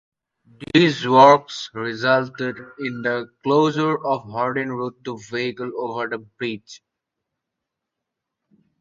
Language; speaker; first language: English; native; English